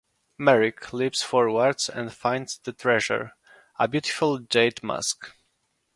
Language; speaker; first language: English; non-native, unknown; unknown